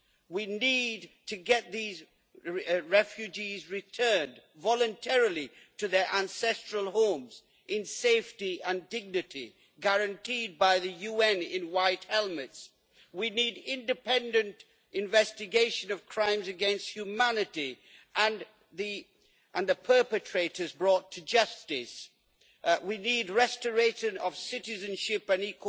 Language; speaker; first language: English; native; English